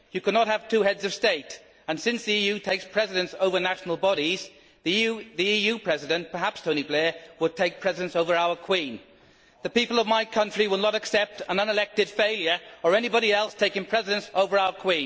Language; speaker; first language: English; native; English